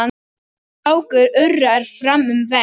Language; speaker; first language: Icelandic; non-native, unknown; Polish